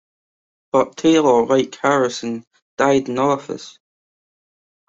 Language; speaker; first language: English; native; English